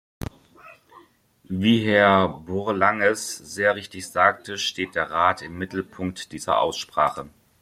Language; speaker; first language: German; native; German